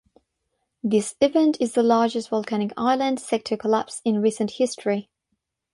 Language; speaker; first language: English; non-native, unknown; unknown